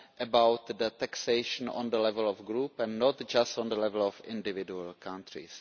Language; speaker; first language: English; non-native, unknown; Czech